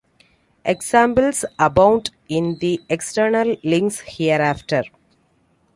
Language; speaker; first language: English; non-native, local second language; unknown